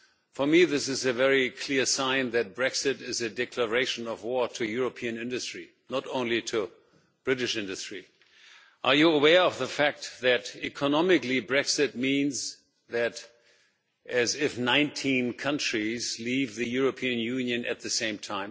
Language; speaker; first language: English; non-native, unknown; German